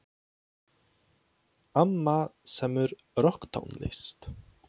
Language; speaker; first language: Icelandic; non-native, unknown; Polish